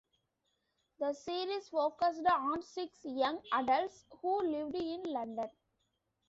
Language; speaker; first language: English; non-native, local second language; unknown